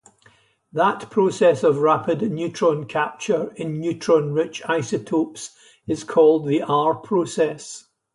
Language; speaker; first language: English; native; English